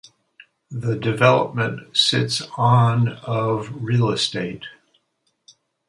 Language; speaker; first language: English; native; English